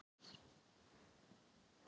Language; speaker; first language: Icelandic; non-native, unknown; Thai